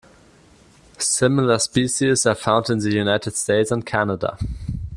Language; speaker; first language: English; non-native, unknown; German